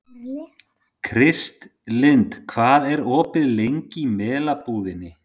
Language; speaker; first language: Icelandic; native; Icelandic